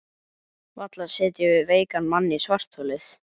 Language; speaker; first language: Icelandic; native; Icelandic